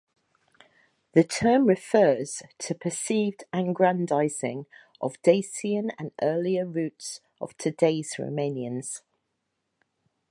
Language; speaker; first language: English; native; English